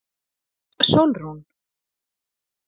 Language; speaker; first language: Icelandic; native; Icelandic